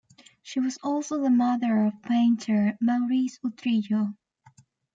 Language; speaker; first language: English; native; English